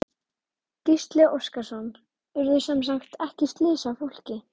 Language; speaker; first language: Icelandic; native; Icelandic